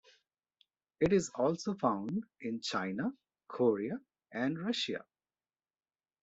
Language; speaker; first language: English; non-native, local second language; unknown